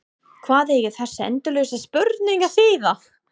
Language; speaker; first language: Icelandic; non-native, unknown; English